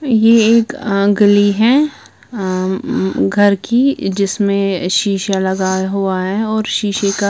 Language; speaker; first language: Hindi; non-native, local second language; Punjabi